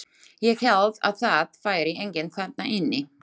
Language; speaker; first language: Icelandic; non-native, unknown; Slovak